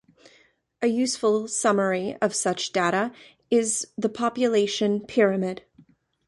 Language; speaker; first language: English; native; English